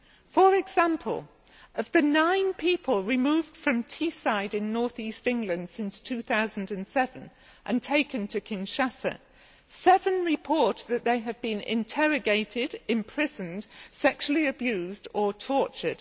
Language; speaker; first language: English; native; English